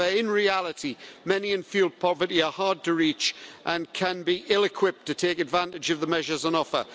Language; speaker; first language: English; native; English